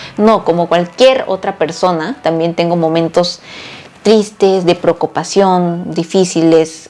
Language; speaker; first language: Spanish; non-native, fluent; Korean